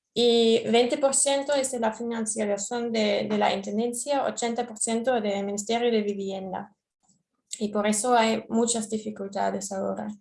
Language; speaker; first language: Spanish; non-native, fluent; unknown